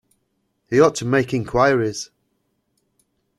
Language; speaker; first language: English; native; English